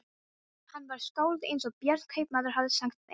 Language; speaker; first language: Icelandic; non-native, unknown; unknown